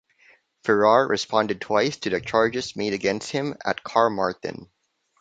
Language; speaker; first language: English; non-native, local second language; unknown